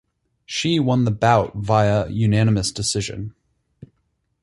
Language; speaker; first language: English; native; English